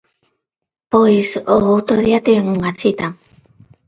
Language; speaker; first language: Galician; non-native, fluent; Spanish